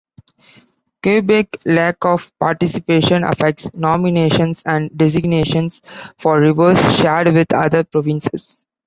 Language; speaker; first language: English; non-native, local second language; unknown